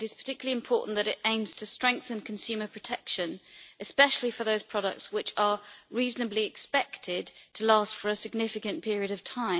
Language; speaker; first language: English; native; English